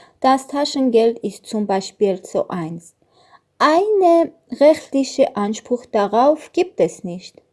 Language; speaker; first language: German; non-native, learner; Armenian